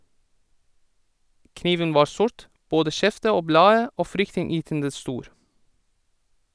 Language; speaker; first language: Norwegian; non-native, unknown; Persian